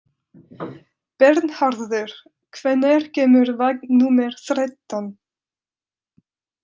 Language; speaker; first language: Icelandic; non-native, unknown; French